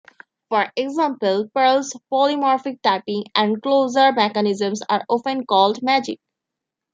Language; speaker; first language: English; non-native, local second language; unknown